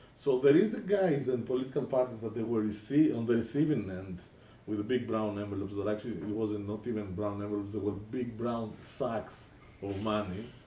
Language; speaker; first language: English; non-native, fluent; Greek